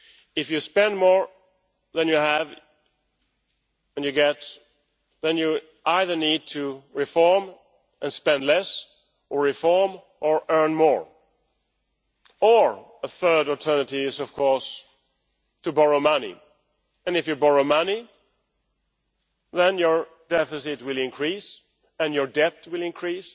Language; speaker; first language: English; non-native, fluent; Swedish